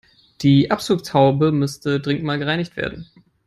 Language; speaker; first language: English; non-native, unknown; German